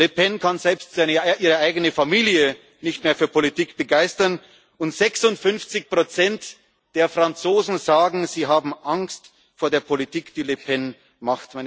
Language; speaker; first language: German; native; German